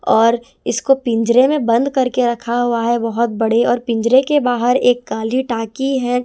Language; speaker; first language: Hindi; non-native, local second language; Punjabi